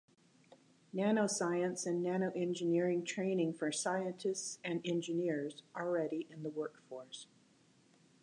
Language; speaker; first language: English; native; English